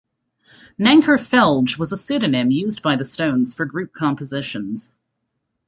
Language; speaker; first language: English; native; English